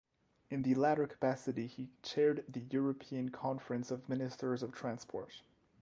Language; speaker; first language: English; non-native, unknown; French